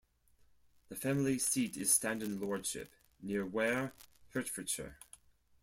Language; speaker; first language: English; non-native, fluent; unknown